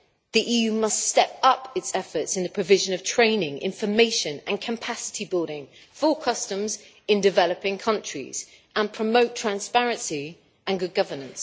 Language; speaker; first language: English; native; English